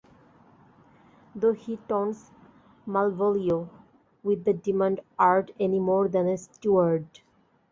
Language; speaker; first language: English; non-native, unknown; Bangla